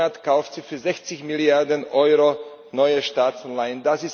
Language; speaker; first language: German; non-native, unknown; Slovak